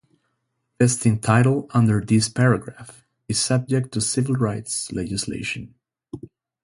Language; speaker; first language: English; non-native, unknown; Spanish